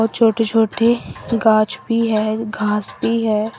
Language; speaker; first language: Hindi; non-native, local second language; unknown